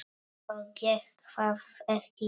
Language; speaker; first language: Icelandic; non-native, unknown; Polish